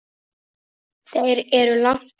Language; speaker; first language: Icelandic; non-native, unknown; Polish